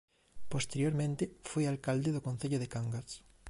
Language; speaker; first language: Galician; native; Galician